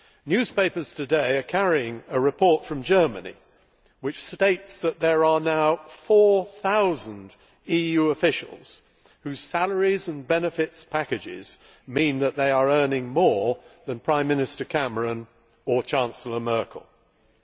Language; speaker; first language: English; native; English